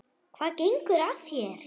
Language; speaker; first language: Icelandic; non-native, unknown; German